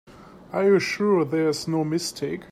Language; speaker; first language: English; native; English